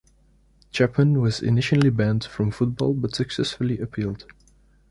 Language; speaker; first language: English; native; English